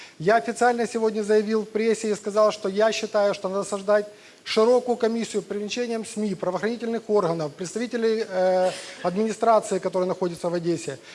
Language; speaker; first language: Russian; native; Russian